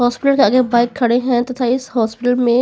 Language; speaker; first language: Hindi; native; Hindi